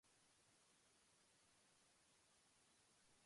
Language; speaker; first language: English; non-native, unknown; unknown